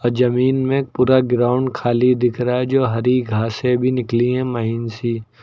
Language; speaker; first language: Hindi; native; Hindi